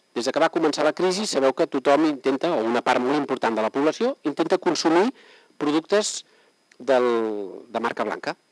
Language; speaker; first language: Catalan; native; Catalan